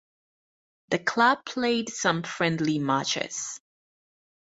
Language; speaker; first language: English; native; English